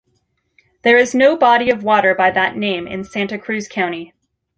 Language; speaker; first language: English; native; English